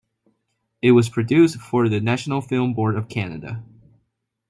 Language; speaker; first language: English; non-native, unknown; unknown